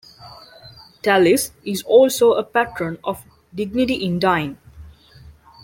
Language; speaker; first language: English; non-native, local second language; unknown